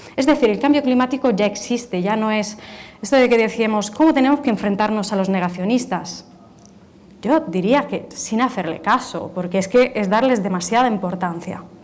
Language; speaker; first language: Spanish; non-native, related language; Italian